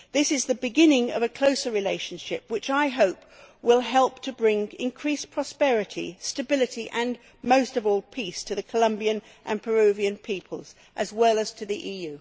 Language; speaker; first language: English; native; English